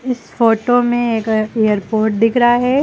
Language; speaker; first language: Hindi; native; Hindi